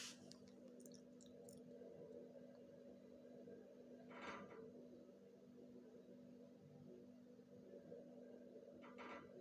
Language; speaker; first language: Hausa; native; Hausa